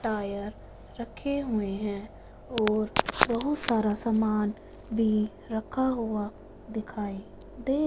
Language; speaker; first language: Hindi; non-native, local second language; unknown